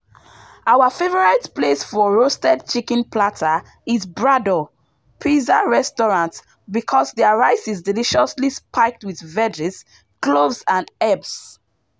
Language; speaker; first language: English; non-native, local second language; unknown